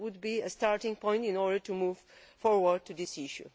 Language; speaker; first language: English; non-native, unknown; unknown